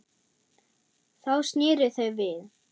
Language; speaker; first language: Icelandic; non-native, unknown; German